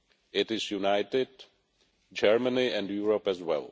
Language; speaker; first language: English; non-native, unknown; Czech